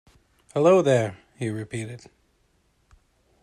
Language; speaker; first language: English; native; English